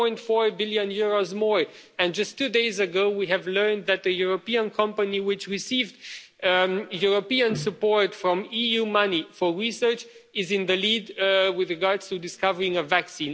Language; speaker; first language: English; non-native, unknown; Romanian